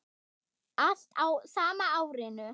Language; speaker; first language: Icelandic; non-native, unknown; German